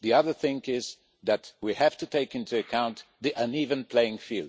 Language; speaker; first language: English; non-native, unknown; Polish